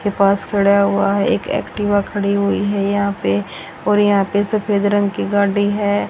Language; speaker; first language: Hindi; native; Hindi